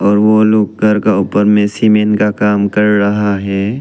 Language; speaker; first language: Hindi; non-native, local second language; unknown